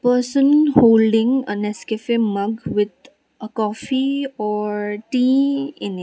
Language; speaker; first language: English; non-native, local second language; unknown